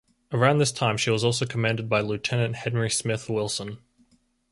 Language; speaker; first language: English; native; English